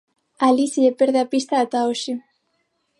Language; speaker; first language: Galician; non-native, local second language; Spanish